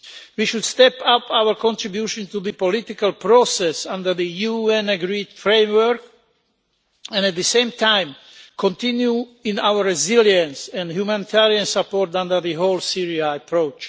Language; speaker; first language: English; non-native, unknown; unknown